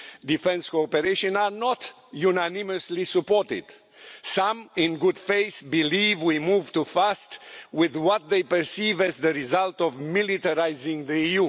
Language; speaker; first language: English; non-native, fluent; Romanian